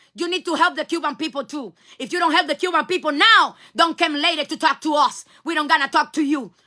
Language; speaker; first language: English; non-native, learner; Spanish